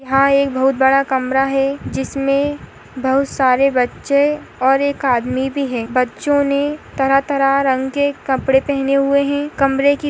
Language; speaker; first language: Hindi; non-native, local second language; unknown